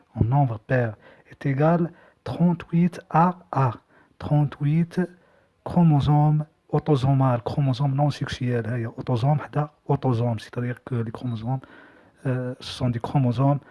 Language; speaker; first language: French; non-native, local second language; Arabic